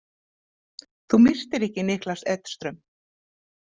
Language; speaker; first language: Icelandic; native; Icelandic